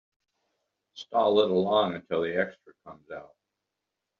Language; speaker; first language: English; native; English